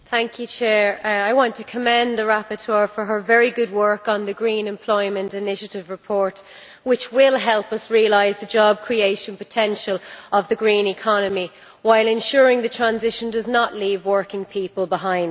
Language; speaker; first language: English; native; English